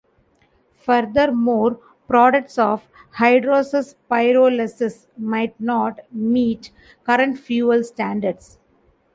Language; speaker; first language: English; non-native, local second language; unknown